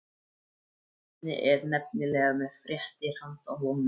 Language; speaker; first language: Icelandic; native; Icelandic